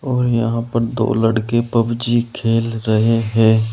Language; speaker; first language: Hindi; native; Hindi